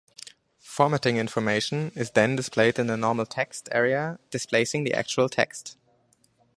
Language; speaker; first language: English; non-native, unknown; German